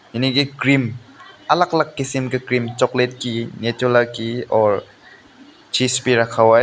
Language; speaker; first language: Hindi; non-native, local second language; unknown